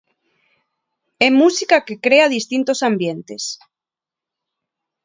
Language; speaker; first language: Galician; non-native, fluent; Spanish